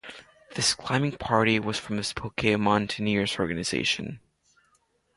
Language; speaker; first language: English; non-native, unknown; Latvian